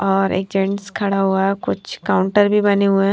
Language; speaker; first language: Hindi; non-native, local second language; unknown